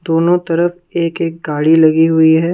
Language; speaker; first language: Hindi; non-native, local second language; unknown